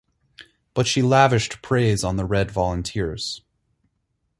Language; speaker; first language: English; native; English